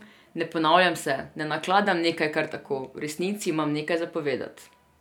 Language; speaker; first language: Slovenian; non-native, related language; Serbian